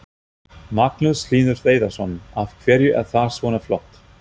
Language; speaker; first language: Icelandic; non-native, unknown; German